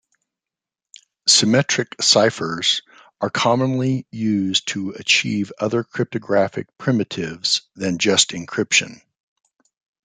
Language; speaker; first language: English; native; English